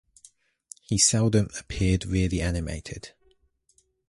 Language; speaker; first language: English; native; English